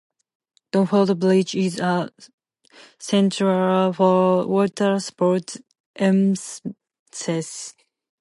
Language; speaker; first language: English; non-native, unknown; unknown